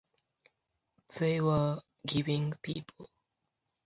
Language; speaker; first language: English; non-native, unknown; Japanese